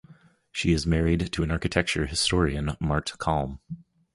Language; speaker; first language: English; native; English